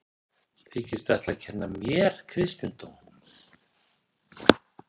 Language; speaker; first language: Icelandic; native; Icelandic